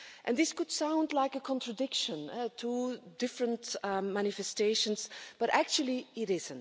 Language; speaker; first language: English; non-native, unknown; Dutch